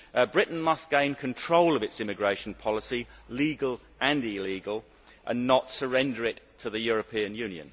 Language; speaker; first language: English; native; English